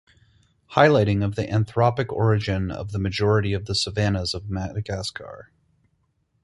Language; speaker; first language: English; native; English